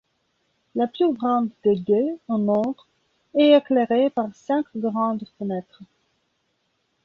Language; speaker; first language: French; non-native, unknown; Belarusian